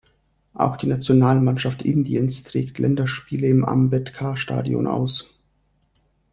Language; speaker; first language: German; non-native, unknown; Russian